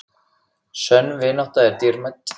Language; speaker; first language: Icelandic; native; Icelandic